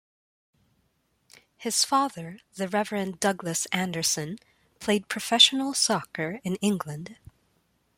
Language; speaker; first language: English; non-native, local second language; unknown